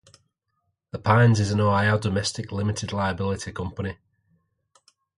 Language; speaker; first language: English; native; English